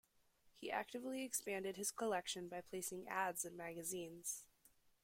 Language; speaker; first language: English; native; English